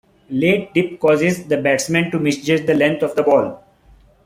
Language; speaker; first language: English; non-native, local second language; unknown